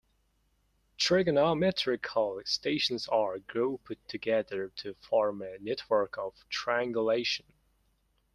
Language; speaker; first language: English; non-native, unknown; Mongolian